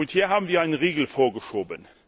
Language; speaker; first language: German; non-native, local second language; Luxembourgish